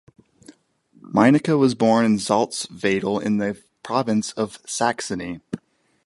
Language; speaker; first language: English; native; English